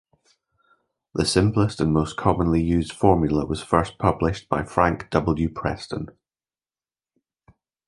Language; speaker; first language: English; native; English